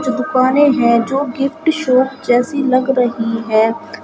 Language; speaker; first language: Hindi; native; Hindi